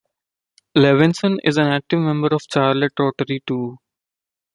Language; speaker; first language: English; non-native, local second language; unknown